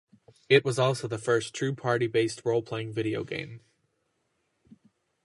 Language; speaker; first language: English; native; English